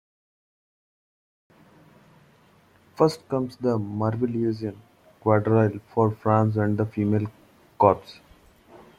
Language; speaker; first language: English; non-native, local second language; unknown